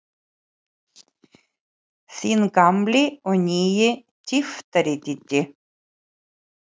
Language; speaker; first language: Icelandic; non-native, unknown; Ukrainian